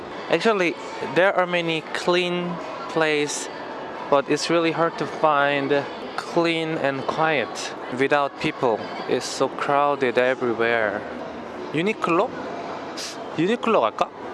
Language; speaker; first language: English; non-native, fluent; Korean